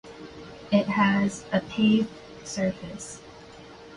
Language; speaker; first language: English; native; English